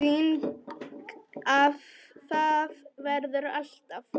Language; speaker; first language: Icelandic; non-native, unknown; Polish